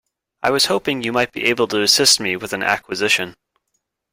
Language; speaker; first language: English; native; English